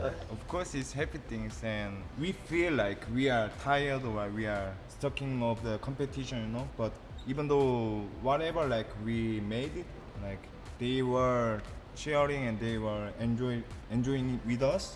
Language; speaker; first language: English; non-native, fluent; Korean